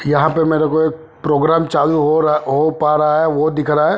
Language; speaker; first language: Hindi; non-native, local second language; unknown